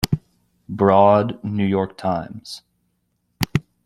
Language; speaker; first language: English; native; English